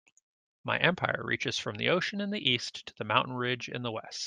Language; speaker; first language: English; native; English